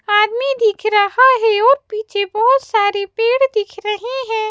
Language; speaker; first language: Hindi; native; Hindi